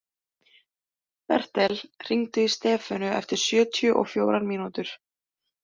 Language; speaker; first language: Icelandic; native; Icelandic